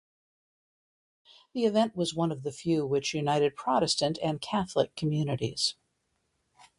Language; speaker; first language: English; native; English